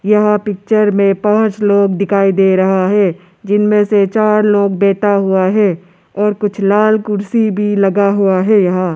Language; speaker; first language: Hindi; non-native, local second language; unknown